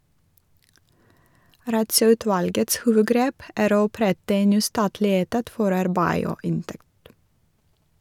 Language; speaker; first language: Norwegian; non-native, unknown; Russian